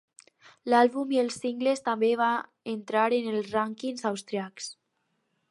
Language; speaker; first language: Catalan; non-native, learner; Spanish